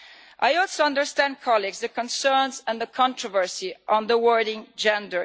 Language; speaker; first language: English; non-native, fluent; Italian